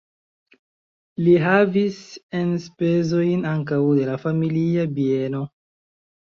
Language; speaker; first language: Esperanto; non-native, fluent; Chinese